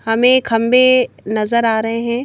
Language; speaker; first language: Hindi; native; Hindi